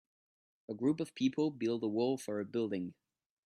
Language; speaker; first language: English; non-native, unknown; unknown